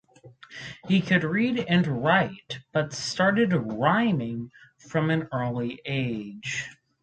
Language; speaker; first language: English; native; English